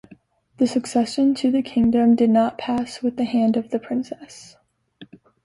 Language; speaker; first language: English; native; English